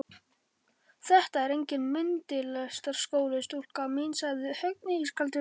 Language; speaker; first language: Icelandic; non-native, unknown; Polish